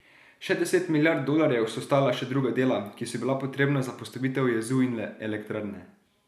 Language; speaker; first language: Slovenian; native; Slovenian